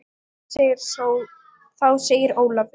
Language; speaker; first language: Icelandic; non-native, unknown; Thai